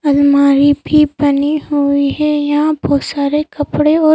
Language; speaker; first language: Hindi; native; Hindi